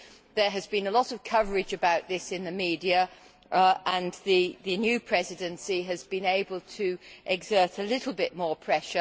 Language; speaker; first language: English; native; English